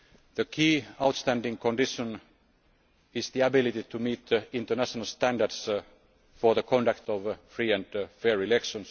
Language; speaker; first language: English; non-native, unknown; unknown